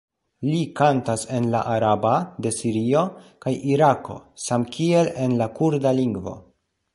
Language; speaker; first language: Esperanto; non-native, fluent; Polish